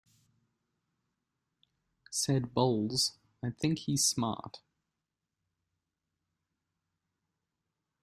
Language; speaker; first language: English; native; English